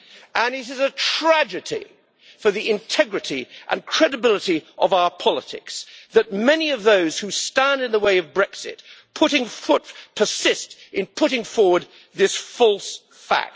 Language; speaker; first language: English; native; English